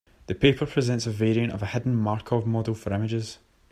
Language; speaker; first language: English; native; English